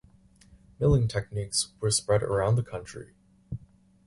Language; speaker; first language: English; native; English